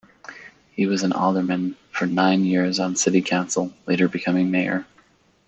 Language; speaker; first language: English; native; English